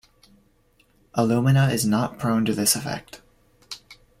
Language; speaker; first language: English; native; English